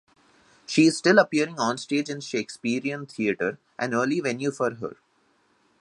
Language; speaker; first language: English; non-native, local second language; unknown